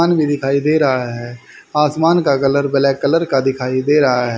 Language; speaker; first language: Hindi; native; Hindi